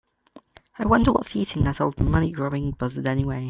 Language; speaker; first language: English; native; English